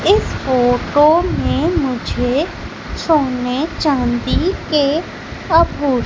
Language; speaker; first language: Hindi; native; Hindi